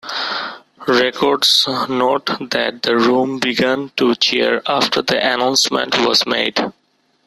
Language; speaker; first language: English; non-native, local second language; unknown